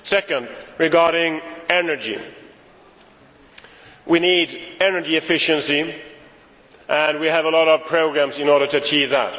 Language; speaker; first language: English; non-native, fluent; Swedish